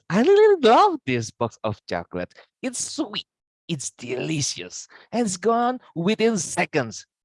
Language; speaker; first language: English; non-native, fluent; Indonesian